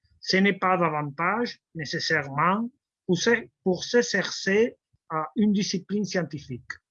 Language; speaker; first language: French; non-native, fluent; Spanish